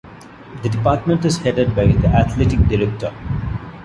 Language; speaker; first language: English; non-native, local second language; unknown